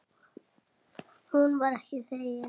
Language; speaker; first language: Icelandic; native; Icelandic